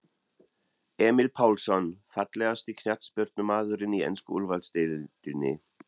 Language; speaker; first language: Icelandic; non-native, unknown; German